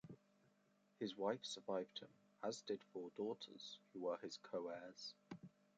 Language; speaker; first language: English; native; English